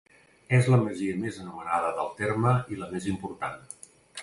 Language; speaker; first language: Catalan; native; Catalan